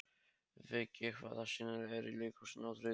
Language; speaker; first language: Icelandic; non-native, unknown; Polish